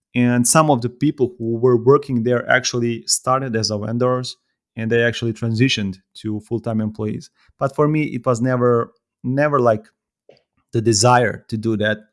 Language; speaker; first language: English; non-native, fluent; Serbian